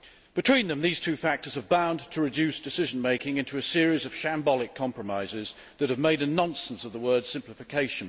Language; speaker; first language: English; native; English